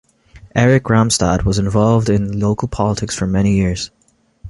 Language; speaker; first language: English; native; English